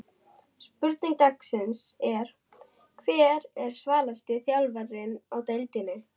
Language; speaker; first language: Icelandic; non-native, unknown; German